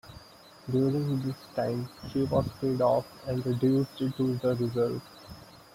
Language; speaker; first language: English; non-native, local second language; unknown